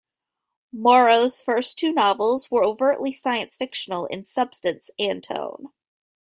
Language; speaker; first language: English; native; English